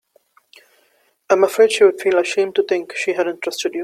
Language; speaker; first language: English; non-native, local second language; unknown